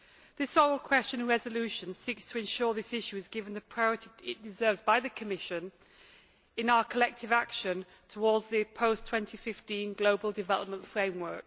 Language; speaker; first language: English; native; English